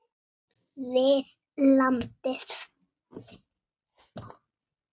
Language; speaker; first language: Icelandic; native; Icelandic